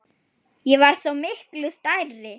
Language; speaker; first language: Icelandic; non-native, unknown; German